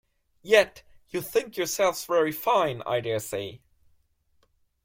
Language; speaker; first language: English; non-native, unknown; German